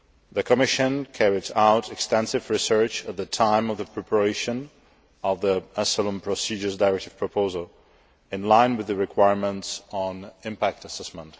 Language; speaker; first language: English; non-native, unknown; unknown